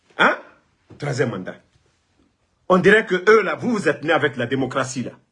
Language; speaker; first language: French; non-native, local second language; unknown